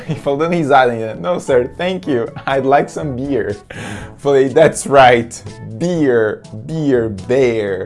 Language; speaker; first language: English; non-native, fluent; Portuguese